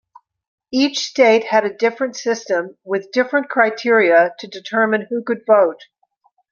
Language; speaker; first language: English; native; English